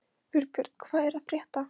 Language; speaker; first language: Icelandic; non-native, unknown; Polish